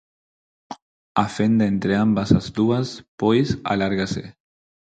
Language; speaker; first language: Galician; non-native, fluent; Spanish